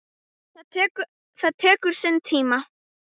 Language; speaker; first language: Icelandic; native; Icelandic